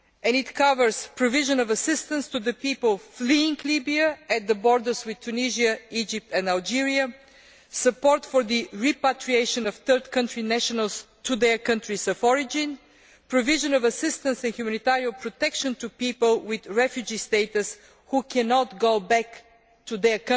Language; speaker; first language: English; non-native, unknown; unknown